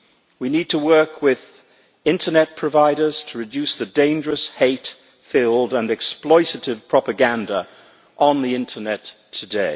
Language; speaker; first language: English; native; English